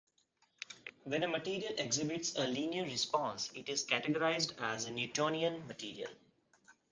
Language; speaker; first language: English; non-native, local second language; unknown